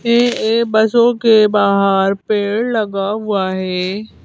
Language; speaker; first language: Hindi; native; Hindi